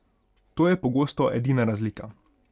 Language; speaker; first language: Slovenian; non-native, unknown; Hungarian